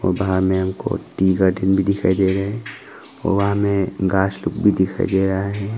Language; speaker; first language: Hindi; non-native, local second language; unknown